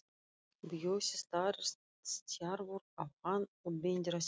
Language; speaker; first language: Icelandic; non-native, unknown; Russian